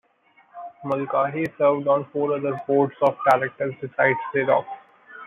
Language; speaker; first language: English; non-native, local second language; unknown